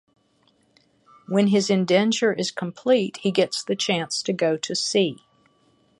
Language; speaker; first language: English; native; English